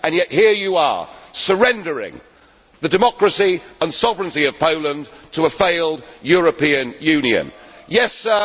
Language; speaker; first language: English; native; English